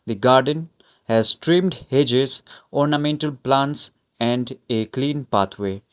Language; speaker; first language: English; non-native, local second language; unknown